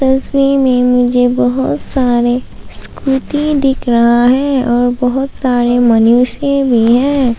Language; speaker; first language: Hindi; non-native, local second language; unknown